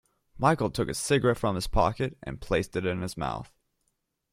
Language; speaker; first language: English; native; English